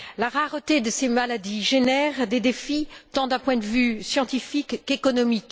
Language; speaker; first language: French; native; French